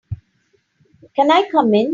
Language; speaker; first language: English; non-native, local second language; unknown